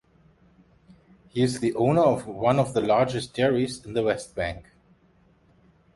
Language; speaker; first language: English; non-native, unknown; German